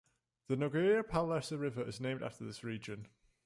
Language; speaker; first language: English; native; English